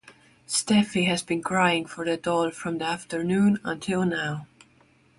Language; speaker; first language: English; non-native, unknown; Estonian